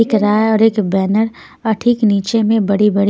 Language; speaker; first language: Hindi; non-native, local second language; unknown